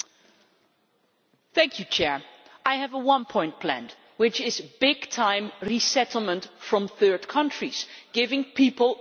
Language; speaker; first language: English; non-native, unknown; Dutch